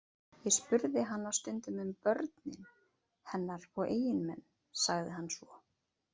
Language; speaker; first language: Icelandic; native; Icelandic